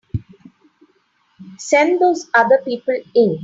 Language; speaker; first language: English; non-native, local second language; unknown